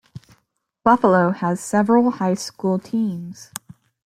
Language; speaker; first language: English; native; English